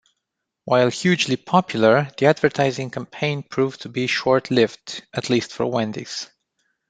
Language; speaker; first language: English; non-native, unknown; Romanian